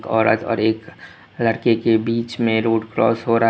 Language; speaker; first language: Hindi; non-native, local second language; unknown